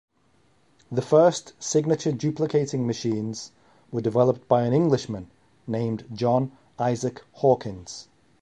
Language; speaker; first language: English; native; English